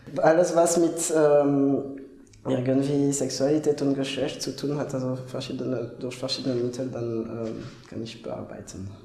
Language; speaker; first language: German; non-native, fluent; French